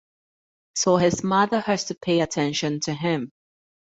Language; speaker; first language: English; native; English